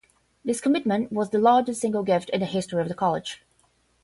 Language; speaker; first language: English; non-native, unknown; Portuguese